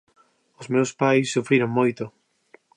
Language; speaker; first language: Galician; native; Galician